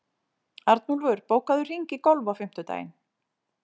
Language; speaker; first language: Icelandic; native; Icelandic